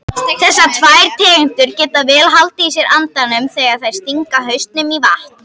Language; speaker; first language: Icelandic; native; Icelandic